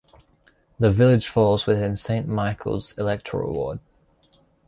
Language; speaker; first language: English; native; English